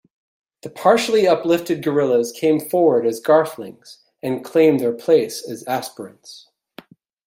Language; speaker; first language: English; native; English